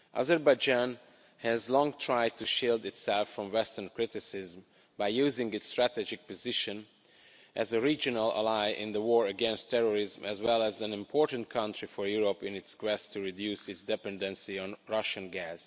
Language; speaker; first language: English; non-native, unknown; Romanian